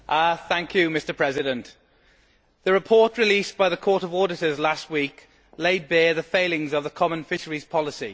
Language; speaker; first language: English; native; English